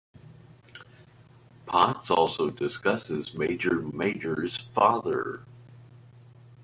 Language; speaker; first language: English; native; English